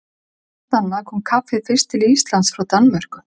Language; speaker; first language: Icelandic; native; Icelandic